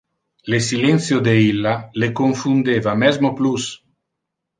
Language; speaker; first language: Interlingua; non-native, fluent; Italian